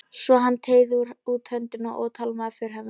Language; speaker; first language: Icelandic; non-native, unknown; Polish